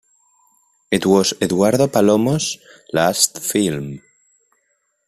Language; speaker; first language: English; non-native, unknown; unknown